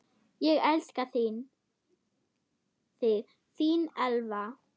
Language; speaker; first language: Icelandic; non-native, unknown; German